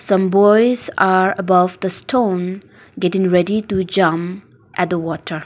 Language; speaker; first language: English; non-native, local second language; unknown